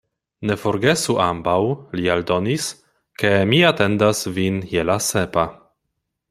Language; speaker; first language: Esperanto; non-native, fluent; Polish